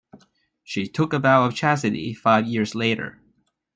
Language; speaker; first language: English; non-native, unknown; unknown